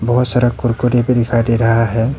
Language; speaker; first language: Hindi; early bilingual, other home language; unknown